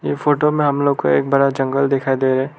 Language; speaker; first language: Hindi; non-native, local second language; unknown